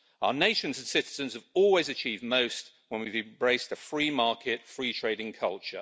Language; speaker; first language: English; native; English